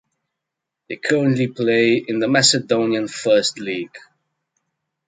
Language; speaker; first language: English; native; English